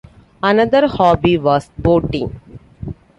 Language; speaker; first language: English; non-native, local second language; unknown